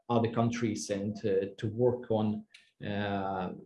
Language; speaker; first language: English; non-native, fluent; Russian